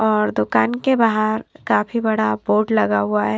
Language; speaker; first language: Hindi; non-native, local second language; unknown